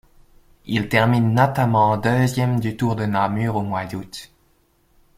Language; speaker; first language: French; native; French